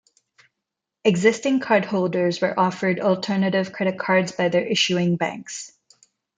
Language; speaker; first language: English; non-native, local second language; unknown